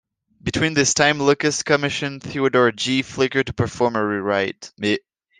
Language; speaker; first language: English; non-native, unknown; French